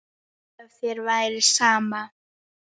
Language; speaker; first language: Icelandic; native; Icelandic